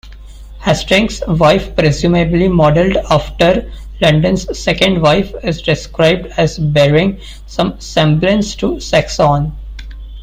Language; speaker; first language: English; non-native, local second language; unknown